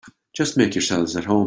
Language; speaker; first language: English; native; English